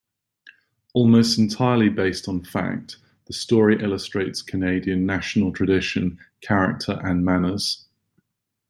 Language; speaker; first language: English; native; English